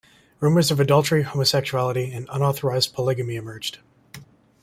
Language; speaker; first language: English; native; English